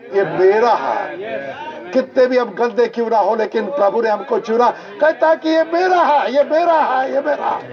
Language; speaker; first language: Hindi; non-native, local second language; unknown